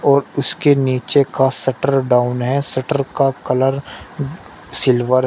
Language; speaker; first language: Hindi; native; Hindi